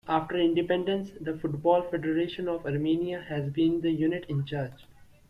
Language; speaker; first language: English; non-native, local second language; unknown